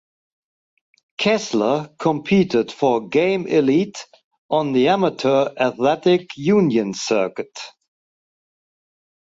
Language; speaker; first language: English; non-native, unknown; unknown